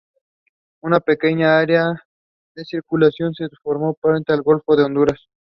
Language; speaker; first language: English; non-native, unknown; Spanish